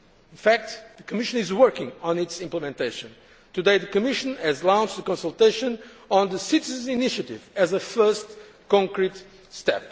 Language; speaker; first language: English; non-native, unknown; Portuguese